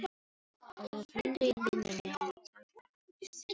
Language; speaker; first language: Icelandic; non-native, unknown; Filipino